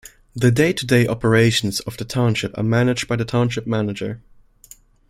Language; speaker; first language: English; non-native, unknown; German